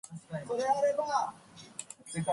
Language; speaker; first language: English; non-native, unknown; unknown